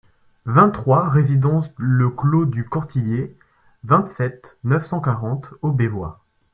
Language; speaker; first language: French; native; French